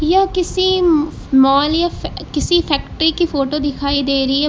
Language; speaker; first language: Hindi; native; Hindi